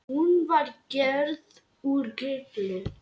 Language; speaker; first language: Icelandic; non-native, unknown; Lithuanian